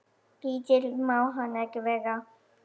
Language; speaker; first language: Icelandic; non-native, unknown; German